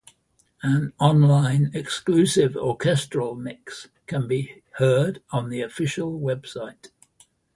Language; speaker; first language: English; native; English